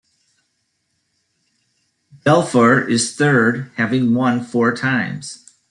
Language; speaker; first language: English; native; English